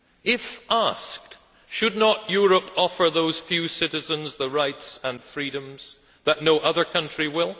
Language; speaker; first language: English; native; English